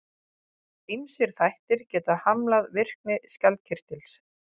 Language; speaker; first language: Icelandic; native; Icelandic